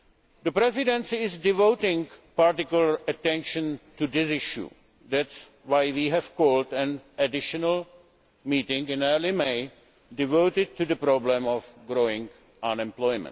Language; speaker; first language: English; non-native, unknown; Czech